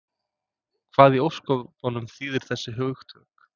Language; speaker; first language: Icelandic; non-native, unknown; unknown